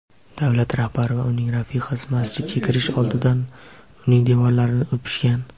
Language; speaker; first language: Uzbek; native; Uzbek